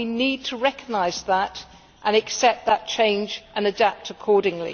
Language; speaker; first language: English; native; English